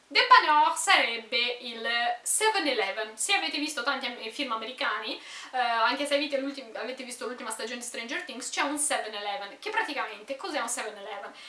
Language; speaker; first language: Italian; non-native, fluent; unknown